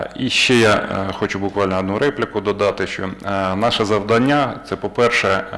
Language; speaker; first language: Ukrainian; non-native, local second language; Russian